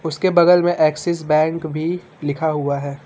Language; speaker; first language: Hindi; native; Hindi